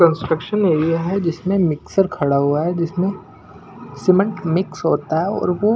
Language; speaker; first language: Hindi; non-native, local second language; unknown